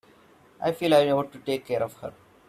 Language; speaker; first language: English; non-native, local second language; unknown